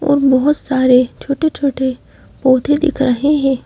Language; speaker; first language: Hindi; native; Hindi